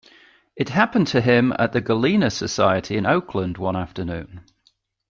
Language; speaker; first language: English; native; English